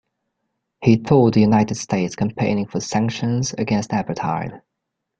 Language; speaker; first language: English; native; English